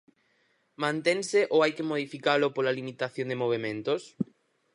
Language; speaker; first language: Galician; native; Galician